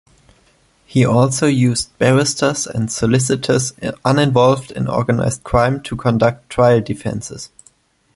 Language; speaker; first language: English; non-native, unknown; German